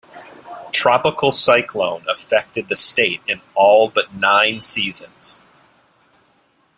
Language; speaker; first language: English; native; English